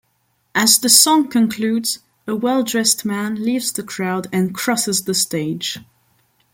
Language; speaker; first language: English; non-native, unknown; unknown